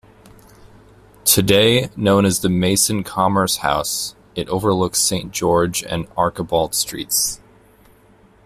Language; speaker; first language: English; native; English